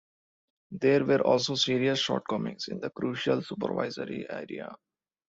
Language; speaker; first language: English; non-native, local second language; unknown